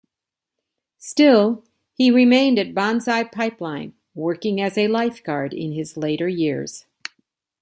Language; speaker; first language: English; native; English